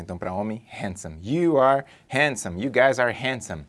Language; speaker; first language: English; non-native, fluent; Portuguese